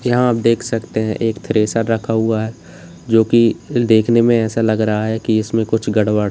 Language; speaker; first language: Hindi; native; Hindi